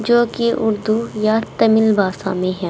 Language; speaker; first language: Hindi; native; Hindi